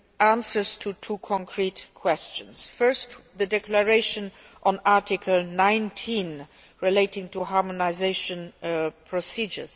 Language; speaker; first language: English; non-native, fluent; Luxembourgish